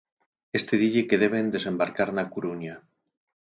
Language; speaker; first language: Galician; native; Galician